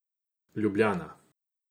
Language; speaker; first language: Slovenian; non-native, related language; Croatian